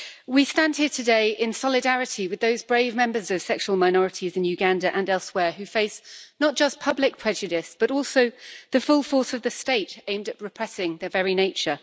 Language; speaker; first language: English; native; English